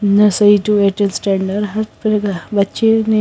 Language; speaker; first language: Hindi; non-native, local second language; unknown